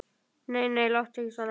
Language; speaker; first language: Icelandic; native; Icelandic